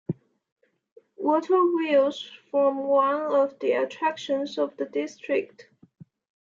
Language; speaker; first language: English; non-native, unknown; Chinese